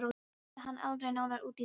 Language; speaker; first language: Icelandic; non-native, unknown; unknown